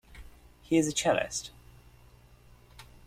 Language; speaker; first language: English; native; English